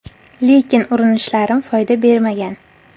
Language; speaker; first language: Uzbek; native; Uzbek